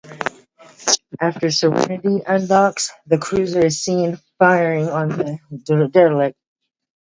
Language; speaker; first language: English; native; English